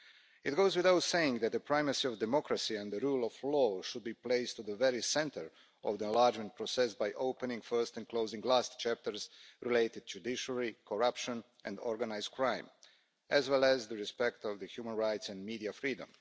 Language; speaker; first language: English; non-native, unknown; Croatian